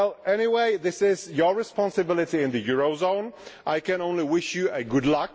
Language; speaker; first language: English; non-native, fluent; Czech